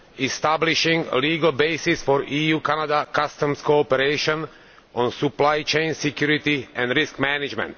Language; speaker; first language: English; non-native, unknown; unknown